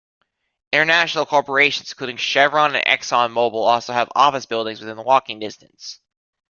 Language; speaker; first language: English; native; English